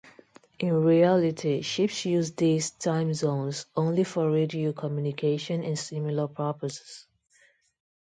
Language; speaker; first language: English; non-native, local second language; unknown